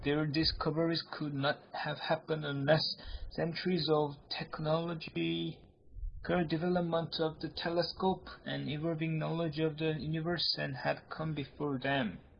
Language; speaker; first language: English; non-native, learner; Korean